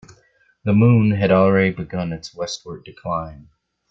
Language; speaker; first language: English; native; English